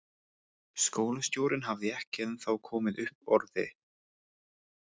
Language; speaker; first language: Icelandic; non-native, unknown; English